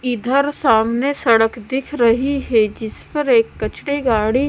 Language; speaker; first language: Hindi; non-native, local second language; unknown